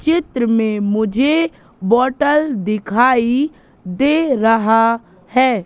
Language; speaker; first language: Hindi; native; Hindi